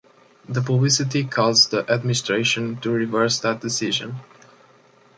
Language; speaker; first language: English; native; English